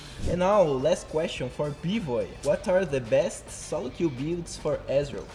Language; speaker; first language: English; non-native, fluent; Portuguese